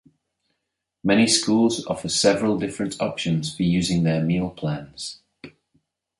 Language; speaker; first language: English; native; English